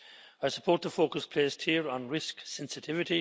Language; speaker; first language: English; native; English